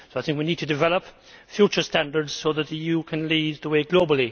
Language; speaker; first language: English; native; English